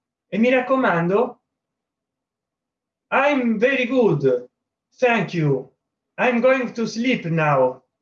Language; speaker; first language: English; non-native, learner; Italian